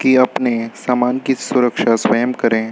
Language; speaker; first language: Hindi; native; Hindi